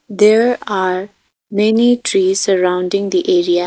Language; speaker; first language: English; non-native, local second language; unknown